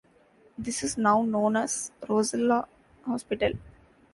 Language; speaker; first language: English; non-native, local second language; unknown